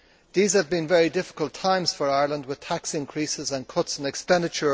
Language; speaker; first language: English; native; English